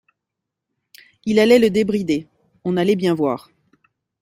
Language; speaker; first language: French; native; French